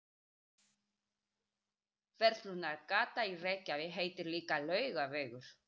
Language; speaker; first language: Icelandic; native; Icelandic